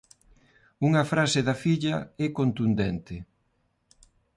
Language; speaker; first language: Galician; non-native, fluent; Spanish